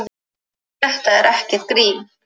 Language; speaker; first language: Icelandic; non-native, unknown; Polish